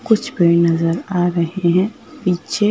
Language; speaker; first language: Hindi; native; Hindi